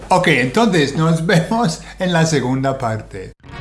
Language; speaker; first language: Spanish; non-native, fluent; English